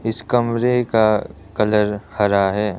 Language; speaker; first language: Hindi; non-native, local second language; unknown